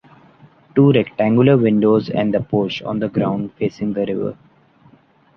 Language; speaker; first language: English; non-native, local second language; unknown